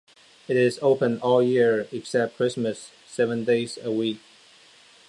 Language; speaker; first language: English; non-native, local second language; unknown